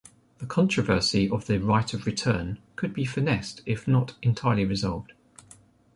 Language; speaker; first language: English; native; English